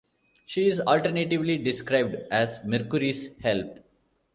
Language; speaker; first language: English; non-native, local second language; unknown